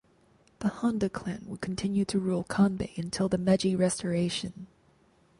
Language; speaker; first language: English; native; English